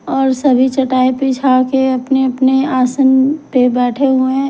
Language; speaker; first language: Hindi; non-native, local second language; Punjabi